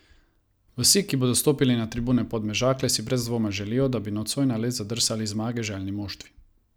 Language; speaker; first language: Slovenian; non-native, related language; Croatian